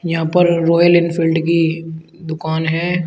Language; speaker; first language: Hindi; native; Hindi